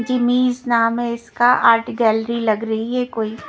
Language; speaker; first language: Hindi; non-native, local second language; Punjabi